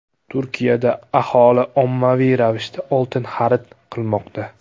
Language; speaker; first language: Uzbek; native; Uzbek